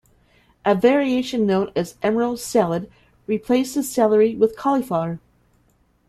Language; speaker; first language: English; native; English